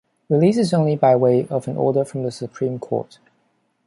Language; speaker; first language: English; non-native, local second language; Cantonese